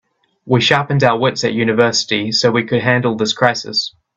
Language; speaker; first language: English; native; English